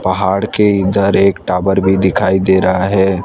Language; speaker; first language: Hindi; non-native, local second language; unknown